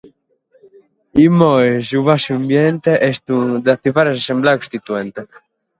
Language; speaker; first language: Sardinian; native; Sardinian